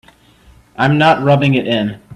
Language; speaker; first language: English; native; English